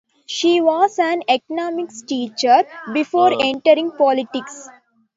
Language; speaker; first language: English; non-native, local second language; Tamil